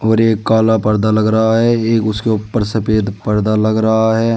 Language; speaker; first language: Hindi; native; Hindi